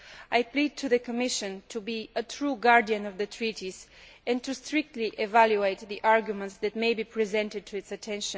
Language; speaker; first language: English; non-native, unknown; Bulgarian